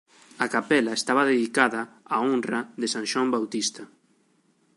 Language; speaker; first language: Galician; native; Galician